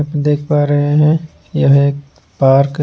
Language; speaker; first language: Hindi; non-native, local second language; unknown